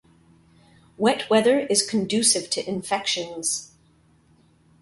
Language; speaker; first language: English; native; English